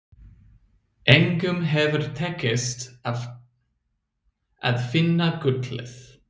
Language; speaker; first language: Icelandic; non-native, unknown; English